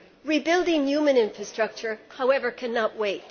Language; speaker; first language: English; native; English